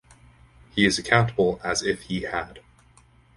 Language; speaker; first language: English; native; English